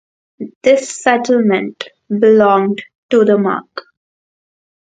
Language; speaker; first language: English; non-native, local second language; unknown